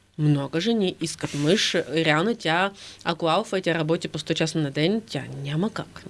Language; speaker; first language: Bulgarian; non-native, fluent; Russian